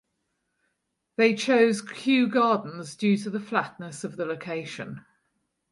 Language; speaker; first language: English; native; English